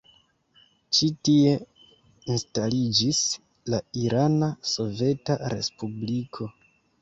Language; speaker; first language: Esperanto; non-native, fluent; Kinyarwanda